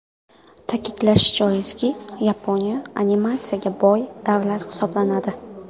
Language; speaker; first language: Uzbek; non-native, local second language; Kara-Kalpak